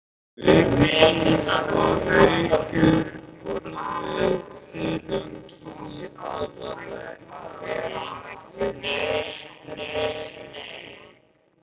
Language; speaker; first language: Icelandic; native; Icelandic